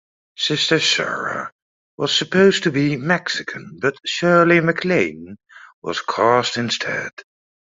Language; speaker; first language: English; native; English